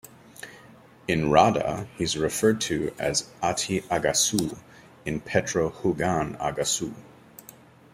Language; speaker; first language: English; native; English